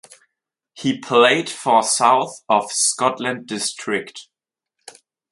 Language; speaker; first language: English; non-native, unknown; German